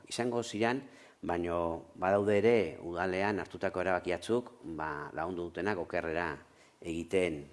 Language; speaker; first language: Basque; native; Basque